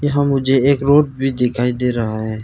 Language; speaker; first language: Hindi; non-native, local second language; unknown